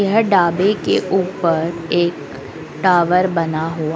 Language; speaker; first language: Hindi; native; Hindi